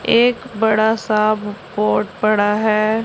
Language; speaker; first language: Hindi; non-native, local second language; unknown